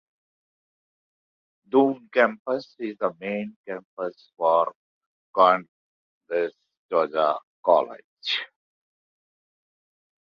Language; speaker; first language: English; non-native, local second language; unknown